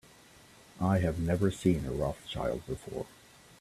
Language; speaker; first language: English; native; English